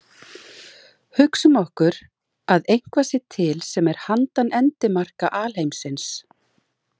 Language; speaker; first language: Icelandic; native; Icelandic